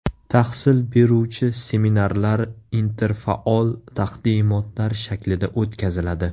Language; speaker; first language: Uzbek; native; Uzbek